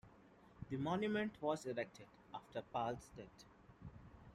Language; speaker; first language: English; non-native, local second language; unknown